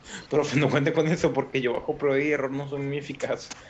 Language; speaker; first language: Spanish; native; Spanish